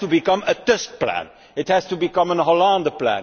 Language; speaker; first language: English; non-native, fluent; Dutch